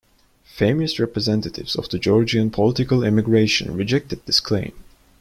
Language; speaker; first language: English; non-native, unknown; Turkish